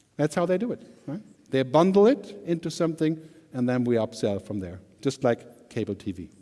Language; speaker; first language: English; non-native, fluent; German